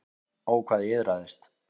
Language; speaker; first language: Icelandic; native; Icelandic